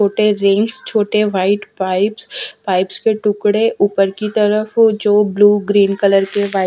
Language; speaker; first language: Hindi; non-native, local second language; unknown